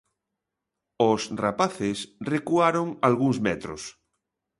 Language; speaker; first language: Galician; native; Galician